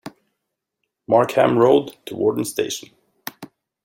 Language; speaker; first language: English; native; English